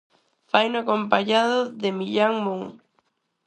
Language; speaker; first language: Galician; non-native, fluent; Spanish